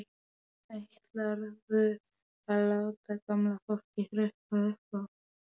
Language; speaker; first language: Icelandic; non-native, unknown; Polish